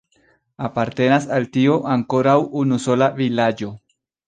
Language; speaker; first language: Esperanto; non-native, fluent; Spanish